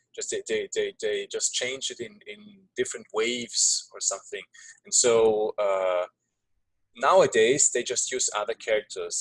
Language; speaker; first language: English; non-native, fluent; German